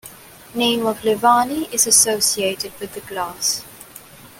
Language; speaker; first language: English; non-native, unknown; Cantonese